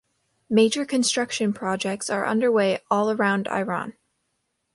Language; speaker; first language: English; native; English